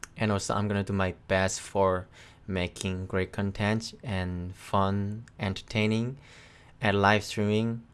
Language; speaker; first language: English; non-native, learner; Korean